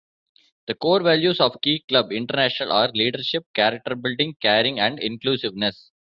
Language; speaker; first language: English; non-native, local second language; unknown